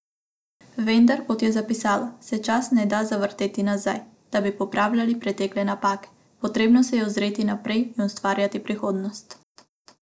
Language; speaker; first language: Slovenian; non-native, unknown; Macedonian